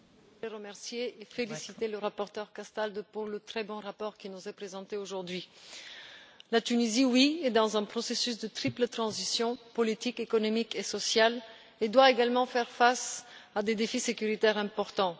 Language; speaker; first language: French; non-native, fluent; Bulgarian